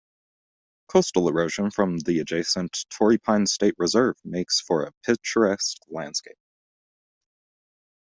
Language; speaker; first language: English; native; English